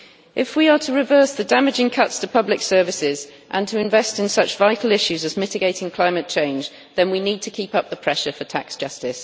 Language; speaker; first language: English; native; English